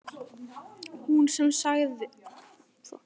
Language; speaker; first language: Icelandic; non-native, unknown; Italian